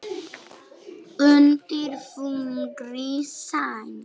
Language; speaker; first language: Icelandic; non-native, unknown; Polish